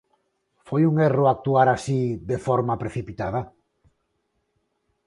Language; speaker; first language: Galician; non-native, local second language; Spanish